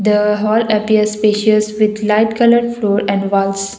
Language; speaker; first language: English; non-native, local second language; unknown